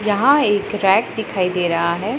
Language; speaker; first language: Hindi; non-native, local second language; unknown